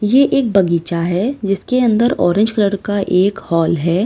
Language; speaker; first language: Hindi; native; Hindi